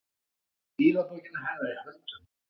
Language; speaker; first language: Icelandic; native; Icelandic